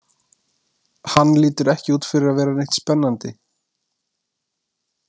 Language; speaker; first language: Icelandic; native; Icelandic